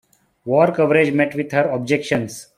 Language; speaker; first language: English; non-native, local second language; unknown